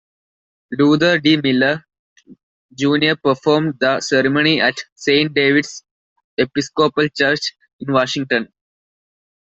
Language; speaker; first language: English; non-native, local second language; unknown